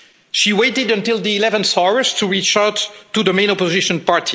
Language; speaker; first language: English; non-native, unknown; French